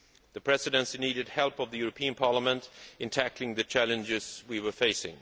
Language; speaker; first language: English; non-native, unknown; Swedish